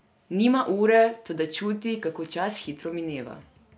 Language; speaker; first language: Slovenian; non-native, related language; Serbian